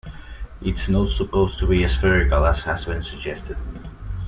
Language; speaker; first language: English; non-native, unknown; Spanish